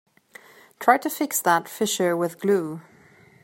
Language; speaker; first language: English; non-native, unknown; German